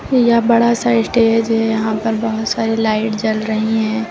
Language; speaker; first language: Hindi; native; Hindi